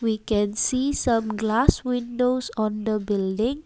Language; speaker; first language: English; non-native, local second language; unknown